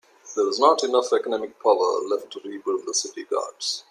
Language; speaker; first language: English; non-native, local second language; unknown